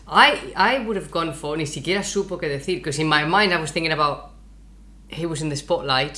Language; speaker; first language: English; non-native, fluent; Spanish